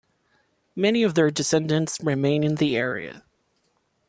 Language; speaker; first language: English; non-native, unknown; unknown